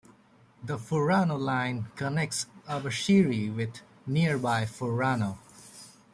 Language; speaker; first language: English; native; English